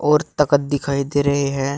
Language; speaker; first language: Hindi; native; Hindi